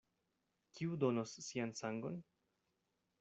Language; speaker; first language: Esperanto; non-native, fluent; Spanish